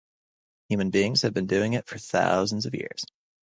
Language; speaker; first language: English; native; English